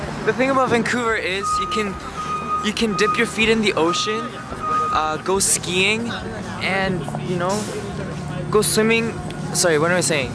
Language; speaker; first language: English; early bilingual, other home language; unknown